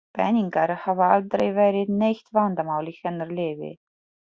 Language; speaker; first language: Icelandic; non-native, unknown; Polish